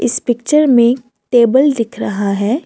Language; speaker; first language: Hindi; non-native, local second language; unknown